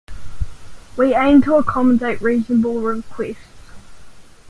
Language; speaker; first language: English; native; English